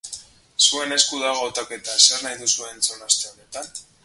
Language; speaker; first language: Basque; native; Basque